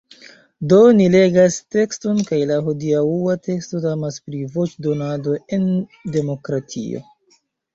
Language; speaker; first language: Esperanto; non-native, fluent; Chinese